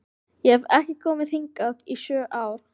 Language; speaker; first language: Icelandic; non-native, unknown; Filipino